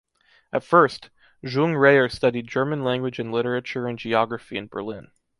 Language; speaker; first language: English; native; English